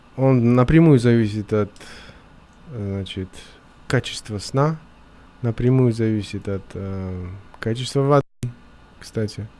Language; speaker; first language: Russian; non-native, local second language; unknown